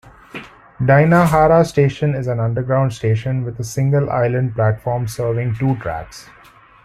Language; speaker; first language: English; non-native, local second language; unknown